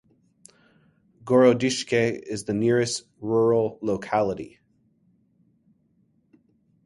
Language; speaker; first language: English; native; English